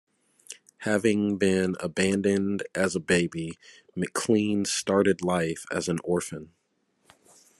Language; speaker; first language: English; native; English